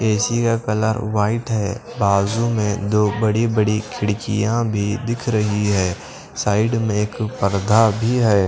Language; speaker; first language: Hindi; non-native, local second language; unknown